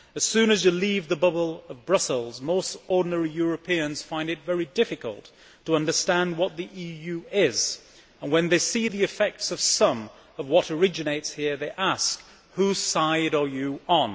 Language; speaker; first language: English; native; English